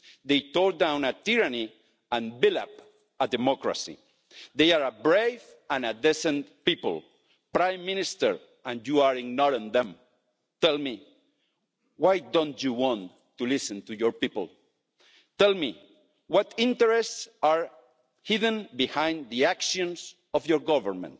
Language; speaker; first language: English; non-native, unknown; Spanish